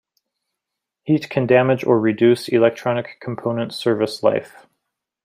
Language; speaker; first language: English; native; English